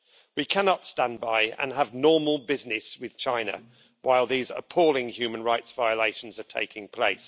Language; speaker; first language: English; native; English